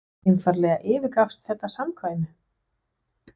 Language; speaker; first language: Icelandic; non-native, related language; Danish